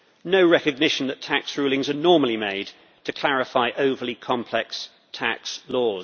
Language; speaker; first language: English; native; English